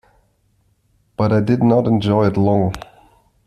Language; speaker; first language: English; non-native, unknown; German